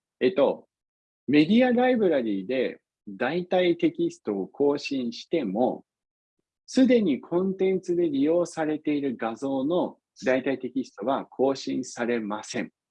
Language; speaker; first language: Japanese; non-native, fluent; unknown